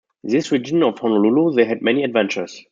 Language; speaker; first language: English; non-native, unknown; German